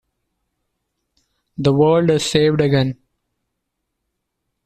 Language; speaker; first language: English; non-native, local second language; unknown